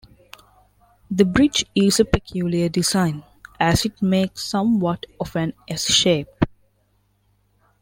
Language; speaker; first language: English; non-native, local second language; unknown